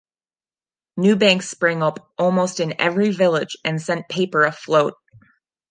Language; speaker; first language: English; non-native, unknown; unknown